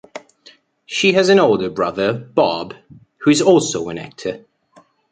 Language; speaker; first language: English; native; English